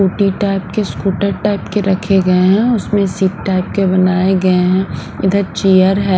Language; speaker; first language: Hindi; non-native, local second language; Punjabi